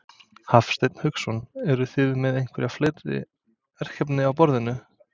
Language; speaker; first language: Icelandic; non-native, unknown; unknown